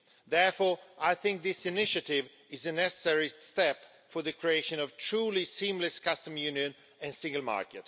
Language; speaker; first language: English; non-native, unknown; Swedish